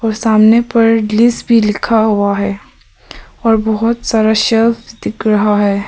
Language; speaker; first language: Hindi; early bilingual, other home language; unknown